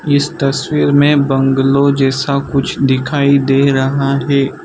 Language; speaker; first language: Hindi; non-native, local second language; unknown